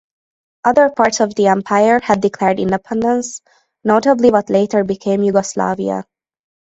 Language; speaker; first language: English; non-native, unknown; Hungarian